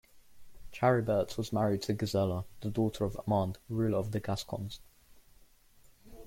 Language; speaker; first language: English; native; English